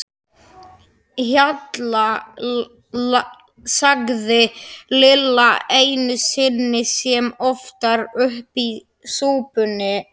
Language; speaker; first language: Icelandic; non-native, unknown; Slovak